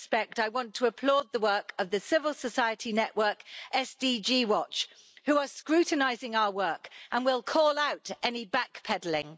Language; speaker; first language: English; native; English